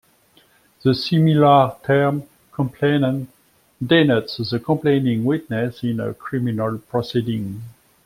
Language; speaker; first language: English; non-native, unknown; French